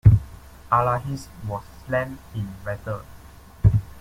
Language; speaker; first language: English; non-native, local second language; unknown